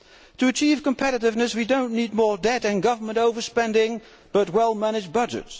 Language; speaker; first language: English; non-native, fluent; Dutch